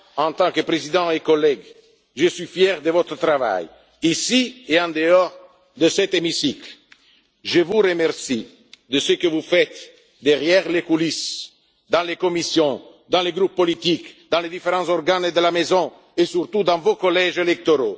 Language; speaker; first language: French; non-native, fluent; Italian